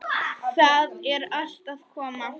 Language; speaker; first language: Icelandic; non-native, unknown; Polish